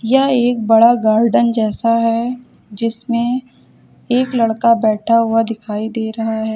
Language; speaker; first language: Hindi; native; Hindi